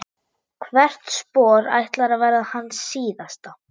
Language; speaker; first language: Icelandic; non-native, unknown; German